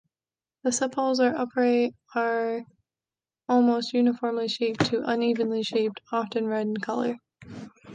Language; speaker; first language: English; native; English